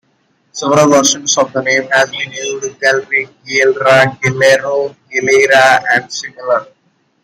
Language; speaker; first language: English; non-native, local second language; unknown